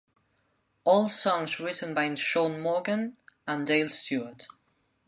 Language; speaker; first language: English; non-native, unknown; Spanish